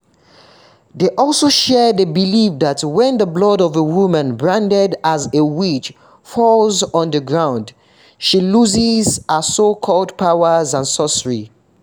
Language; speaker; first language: English; non-native, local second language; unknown